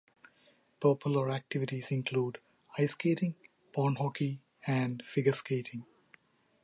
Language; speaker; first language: English; non-native, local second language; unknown